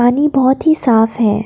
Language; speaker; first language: Hindi; non-native, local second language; Assamese